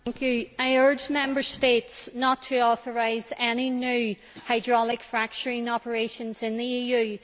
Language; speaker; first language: English; native; English